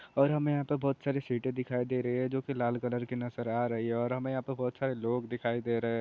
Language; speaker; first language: Hindi; non-native, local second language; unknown